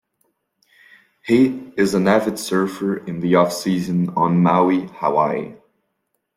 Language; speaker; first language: English; non-native, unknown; French